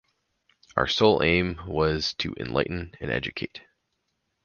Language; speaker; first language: English; native; English